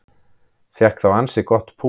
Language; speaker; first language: Icelandic; native; Icelandic